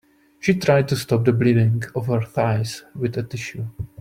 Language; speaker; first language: English; non-native, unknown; Czech